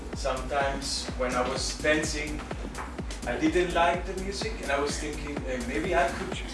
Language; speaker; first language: English; non-native, fluent; Italian